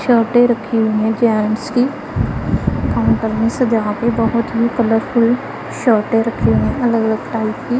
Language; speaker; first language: Hindi; non-native, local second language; Punjabi